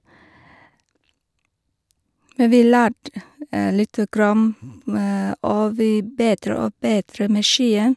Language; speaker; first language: Norwegian; non-native, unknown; Vietnamese